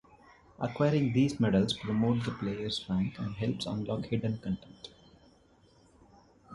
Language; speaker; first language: English; non-native, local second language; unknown